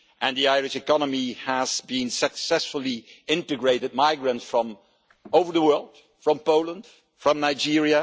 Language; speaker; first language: English; non-native, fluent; Dutch